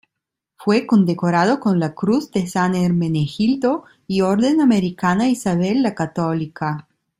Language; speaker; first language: Spanish; non-native, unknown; Italian